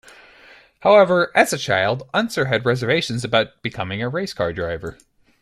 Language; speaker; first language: English; native; English